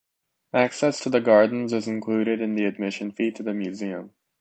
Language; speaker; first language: English; native; English